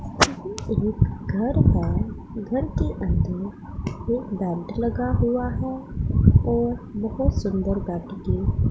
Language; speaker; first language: Hindi; non-native, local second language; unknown